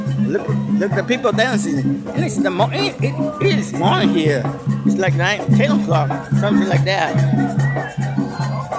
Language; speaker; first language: English; non-native, fluent; Spanish